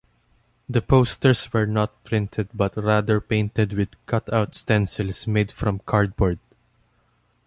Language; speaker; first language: English; non-native, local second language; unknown